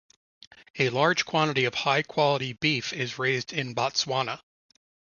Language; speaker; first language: English; native; English